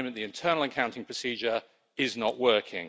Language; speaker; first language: English; native; English